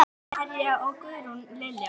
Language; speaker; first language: Icelandic; native; Icelandic